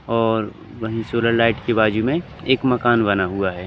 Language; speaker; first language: Hindi; native; Hindi